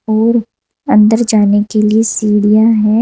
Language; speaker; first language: Hindi; native; Hindi